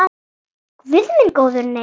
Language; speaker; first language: Icelandic; native; Icelandic